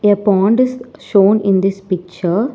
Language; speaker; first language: English; non-native, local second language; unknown